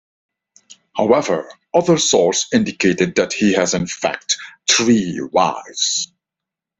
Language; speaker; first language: English; non-native, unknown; Dutch